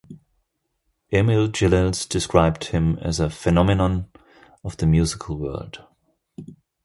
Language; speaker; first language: English; non-native, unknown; German